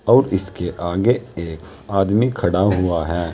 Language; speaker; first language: Hindi; native; Hindi